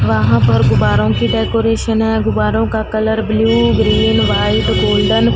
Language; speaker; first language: Hindi; non-native, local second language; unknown